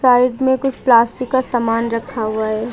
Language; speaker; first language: Hindi; native; Hindi